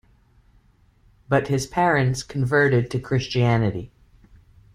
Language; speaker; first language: English; native; English